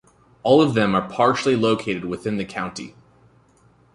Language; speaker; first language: English; native; English